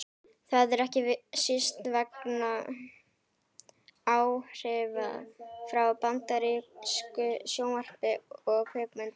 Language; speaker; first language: Icelandic; native; Icelandic